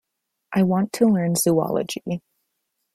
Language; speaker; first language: English; native; English